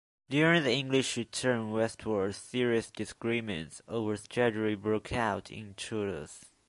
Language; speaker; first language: English; non-native, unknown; Chinese